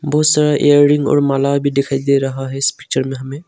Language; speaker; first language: Hindi; non-native, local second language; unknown